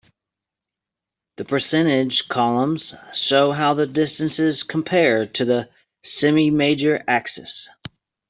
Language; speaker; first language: English; native; English